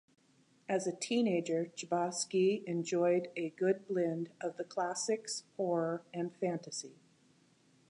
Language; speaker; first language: English; native; English